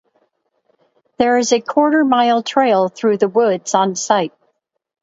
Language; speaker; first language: English; native; English